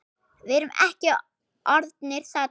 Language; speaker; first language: Icelandic; non-native, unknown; German